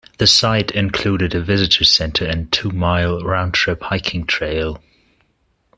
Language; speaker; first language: English; non-native, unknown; German